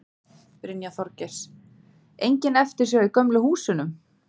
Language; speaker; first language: Icelandic; native; Icelandic